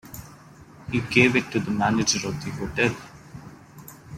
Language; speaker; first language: English; non-native, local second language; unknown